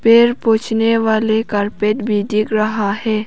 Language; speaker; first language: Hindi; non-native, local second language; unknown